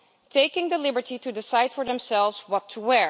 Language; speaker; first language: English; non-native, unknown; Dutch